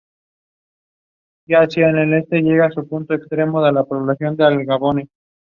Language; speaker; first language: English; non-native, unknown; Spanish